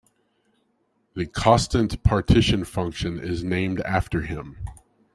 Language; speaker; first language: English; native; English